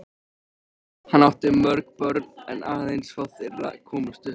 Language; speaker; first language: Icelandic; native; Icelandic